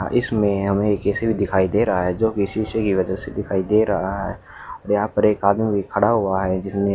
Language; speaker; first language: Hindi; native; Hindi